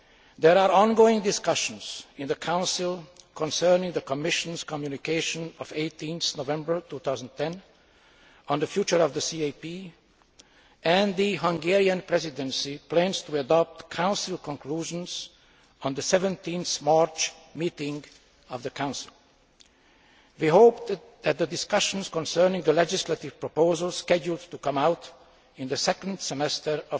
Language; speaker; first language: English; non-native, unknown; Hungarian